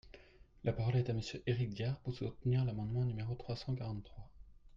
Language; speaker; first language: French; native; French